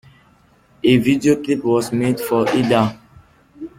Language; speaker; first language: English; non-native, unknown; French